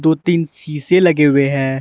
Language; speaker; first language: Hindi; non-native, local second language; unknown